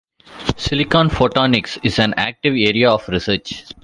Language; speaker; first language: English; non-native, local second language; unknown